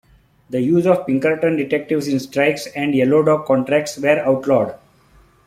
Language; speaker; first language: English; non-native, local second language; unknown